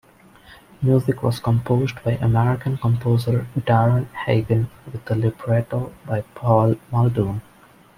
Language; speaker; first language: English; non-native, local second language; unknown